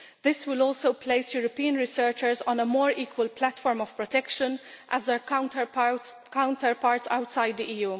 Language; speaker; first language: English; non-native, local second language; Maltese